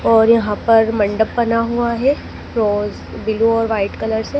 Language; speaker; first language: Hindi; native; Hindi